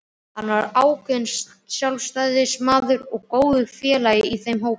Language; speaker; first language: Icelandic; native; Icelandic